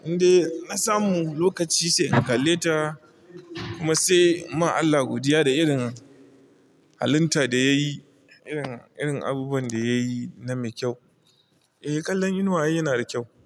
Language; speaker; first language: Hausa; non-native, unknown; Igbo